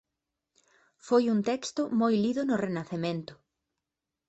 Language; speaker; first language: Galician; native; Galician